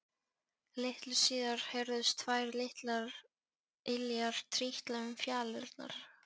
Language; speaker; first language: Icelandic; non-native, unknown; Polish